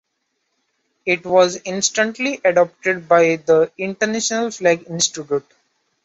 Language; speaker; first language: English; non-native, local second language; Marathi